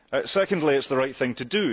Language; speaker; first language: English; early bilingual, heritage; English